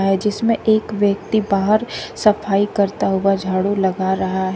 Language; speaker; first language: Hindi; native; Hindi